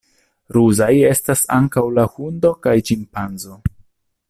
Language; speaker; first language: Esperanto; non-native, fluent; Italian